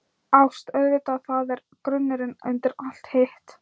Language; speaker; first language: Icelandic; non-native, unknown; Thai